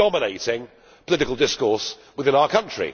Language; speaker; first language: English; native; English